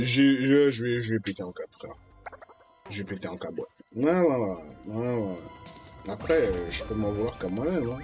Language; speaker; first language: French; native; French